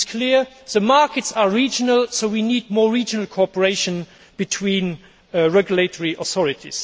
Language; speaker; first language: English; non-native, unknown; German